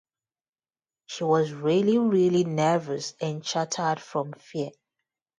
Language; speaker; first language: English; non-native, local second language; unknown